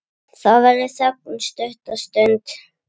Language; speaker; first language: Icelandic; native; Icelandic